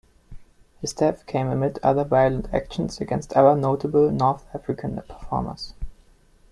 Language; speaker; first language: English; non-native, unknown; German